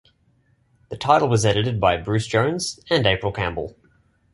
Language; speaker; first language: English; native; English